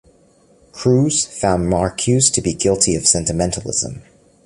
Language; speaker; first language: English; native; English